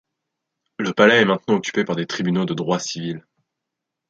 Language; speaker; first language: French; native; French